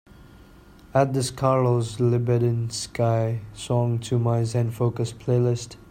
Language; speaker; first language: English; non-native, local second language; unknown